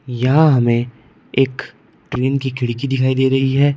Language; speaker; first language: Hindi; native; Hindi